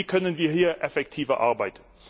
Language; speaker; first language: German; non-native, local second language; Luxembourgish